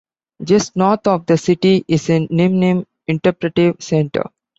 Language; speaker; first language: English; non-native, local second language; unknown